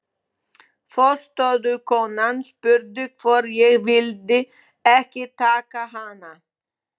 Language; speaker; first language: Icelandic; non-native, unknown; Polish